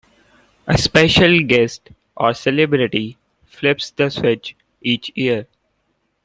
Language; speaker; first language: English; non-native, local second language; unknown